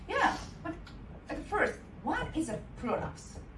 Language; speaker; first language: English; non-native, fluent; Japanese